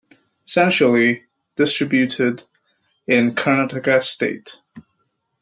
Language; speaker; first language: English; native; English